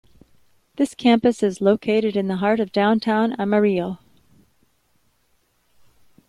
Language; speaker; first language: English; native; English